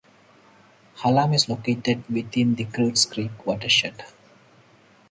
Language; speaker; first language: English; non-native, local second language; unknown